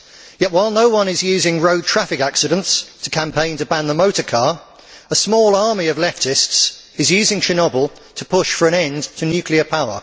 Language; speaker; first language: English; native; English